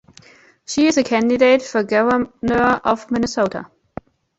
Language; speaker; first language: English; non-native, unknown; German